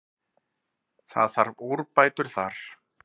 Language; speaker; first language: Icelandic; native; Icelandic